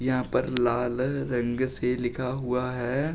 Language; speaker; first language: Hindi; native; Hindi